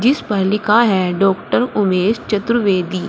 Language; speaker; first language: Hindi; native; Hindi